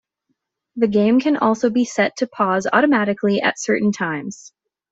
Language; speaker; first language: English; native; English